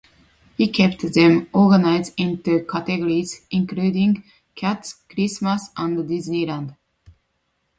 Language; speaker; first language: English; non-native, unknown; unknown